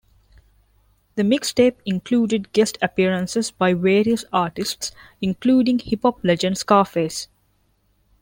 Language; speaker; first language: English; non-native, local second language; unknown